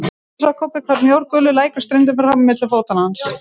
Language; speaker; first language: Icelandic; native; Icelandic